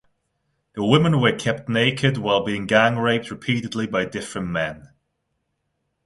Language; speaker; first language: English; non-native, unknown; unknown